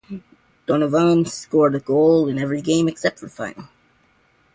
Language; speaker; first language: English; non-native, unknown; Georgian